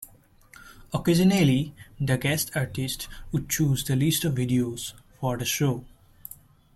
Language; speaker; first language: English; non-native, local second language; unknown